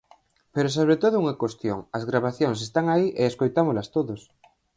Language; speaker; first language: Galician; native; Galician